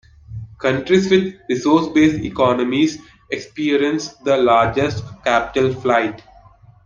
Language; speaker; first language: English; non-native, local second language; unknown